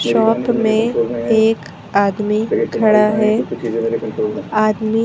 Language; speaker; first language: Hindi; native; Hindi